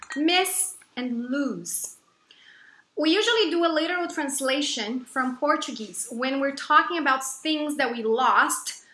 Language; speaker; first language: English; non-native, fluent; Portuguese